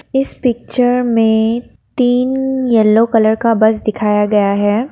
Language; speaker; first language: Hindi; non-native, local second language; Assamese